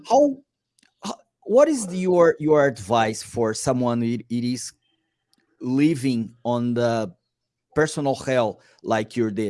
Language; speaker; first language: English; non-native, learner; Portuguese